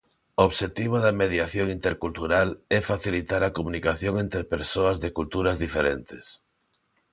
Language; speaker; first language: Galician; non-native, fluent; Spanish